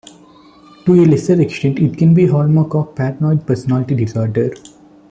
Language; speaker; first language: English; non-native, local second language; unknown